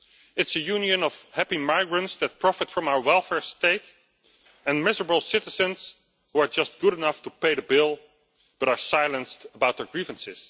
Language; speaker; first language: English; non-native, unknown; Dutch